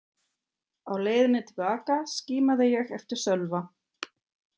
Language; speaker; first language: Icelandic; non-native, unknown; German